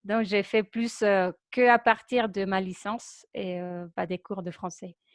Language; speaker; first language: French; non-native, fluent; Spanish